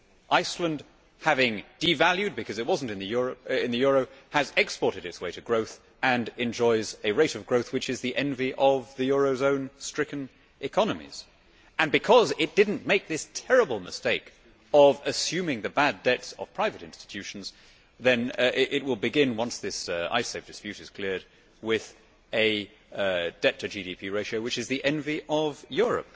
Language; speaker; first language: English; native; English